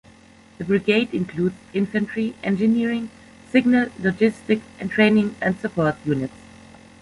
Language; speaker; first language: English; non-native, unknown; German